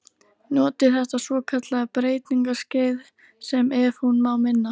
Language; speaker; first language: Icelandic; native; Icelandic